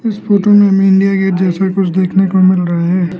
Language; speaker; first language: Hindi; non-native, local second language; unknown